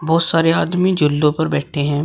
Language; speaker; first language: Hindi; native; Hindi